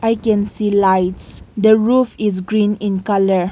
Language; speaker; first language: English; non-native, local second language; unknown